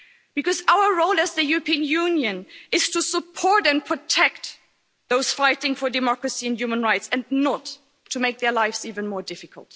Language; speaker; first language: English; non-native, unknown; German